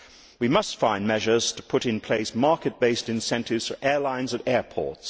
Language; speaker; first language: English; native; English